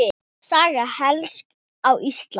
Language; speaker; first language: Icelandic; non-native, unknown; Thai